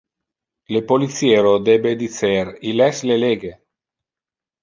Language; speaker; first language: Interlingua; non-native, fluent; Italian